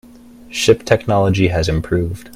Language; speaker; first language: English; native; English